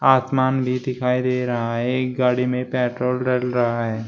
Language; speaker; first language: Hindi; native; Hindi